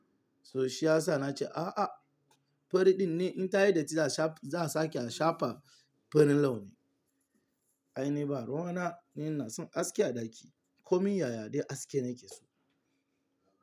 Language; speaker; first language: Hausa; non-native, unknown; Yoruba